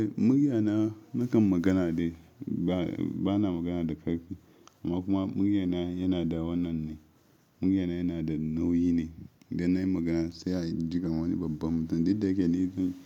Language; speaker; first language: Hausa; non-native, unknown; Yoruba